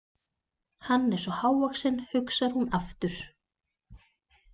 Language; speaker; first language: Icelandic; native; Icelandic